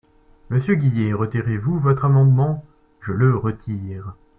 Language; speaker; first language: French; native; French